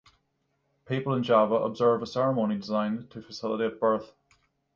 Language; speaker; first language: English; native; English